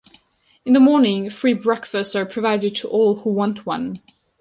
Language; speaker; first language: English; non-native, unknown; Georgian